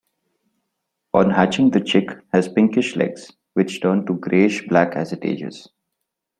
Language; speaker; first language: English; non-native, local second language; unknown